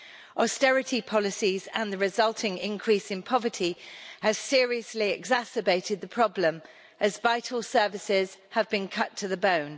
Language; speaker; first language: English; native; English